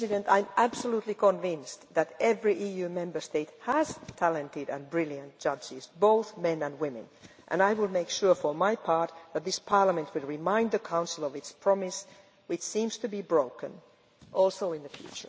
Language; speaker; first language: English; non-native, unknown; Finnish